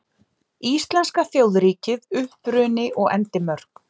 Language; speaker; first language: Icelandic; native; Icelandic